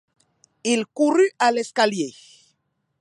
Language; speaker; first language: French; non-native, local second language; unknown